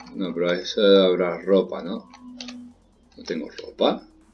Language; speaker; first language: Spanish; native; Spanish